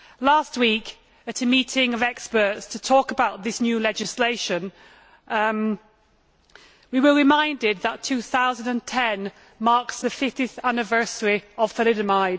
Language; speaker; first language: English; native; English